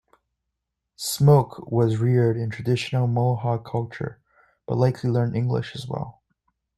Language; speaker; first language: English; native; English